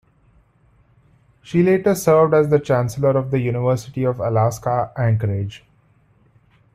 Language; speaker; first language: English; non-native, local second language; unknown